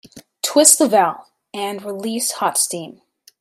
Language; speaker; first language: English; native; English